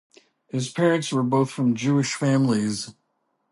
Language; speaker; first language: English; native; English